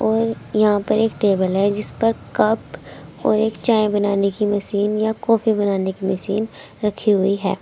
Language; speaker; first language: Hindi; native; Hindi